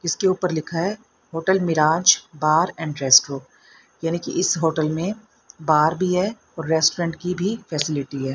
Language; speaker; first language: Hindi; native; Hindi